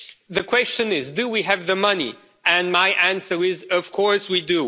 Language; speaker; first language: English; non-native, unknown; Romanian